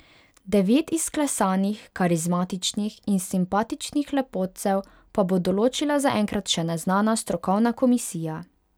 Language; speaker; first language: Slovenian; non-native, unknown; Hungarian